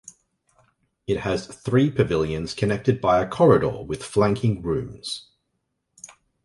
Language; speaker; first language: English; native; English